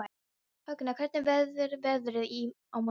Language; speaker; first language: Icelandic; non-native, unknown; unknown